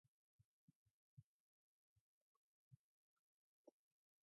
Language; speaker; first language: English; non-native, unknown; Mongolian